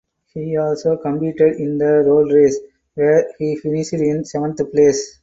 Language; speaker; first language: English; non-native, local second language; Tamil